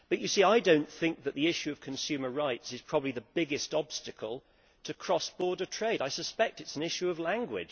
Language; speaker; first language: English; native; English